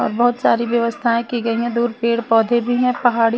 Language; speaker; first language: Hindi; non-native, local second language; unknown